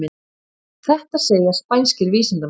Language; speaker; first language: Icelandic; native; Icelandic